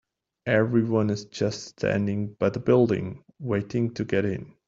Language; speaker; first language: English; native; English